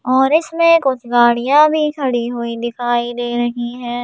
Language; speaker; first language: Hindi; native; Hindi